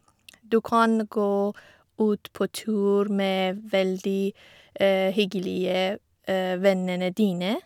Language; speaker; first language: Norwegian; non-native, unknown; Persian